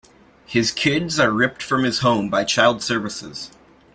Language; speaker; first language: English; native; English